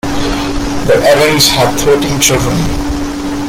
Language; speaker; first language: English; non-native, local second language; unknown